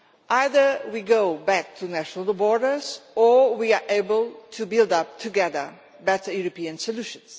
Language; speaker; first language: English; non-native, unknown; Portuguese